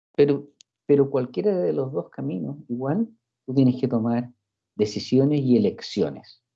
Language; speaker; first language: Spanish; non-native, fluent; English